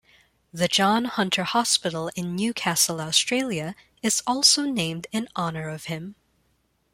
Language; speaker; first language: English; non-native, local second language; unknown